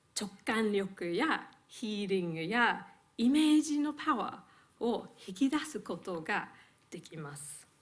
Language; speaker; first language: Japanese; non-native, fluent; English